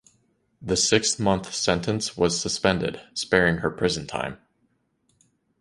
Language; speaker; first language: English; native; English